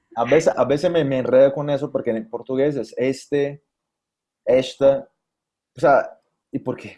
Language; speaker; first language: Spanish; non-native, related language; Portuguese